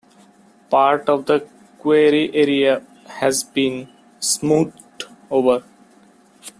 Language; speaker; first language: English; non-native, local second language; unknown